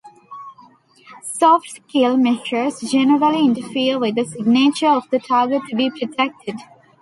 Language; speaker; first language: English; non-native, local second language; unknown